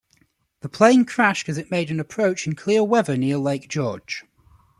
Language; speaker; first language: English; native; English